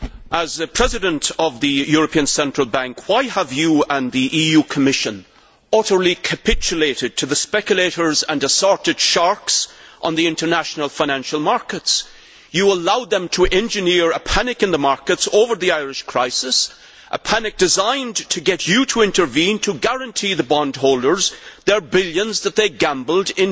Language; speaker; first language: English; native; English